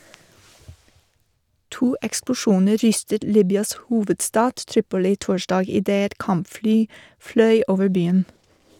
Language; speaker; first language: Norwegian; non-native, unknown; English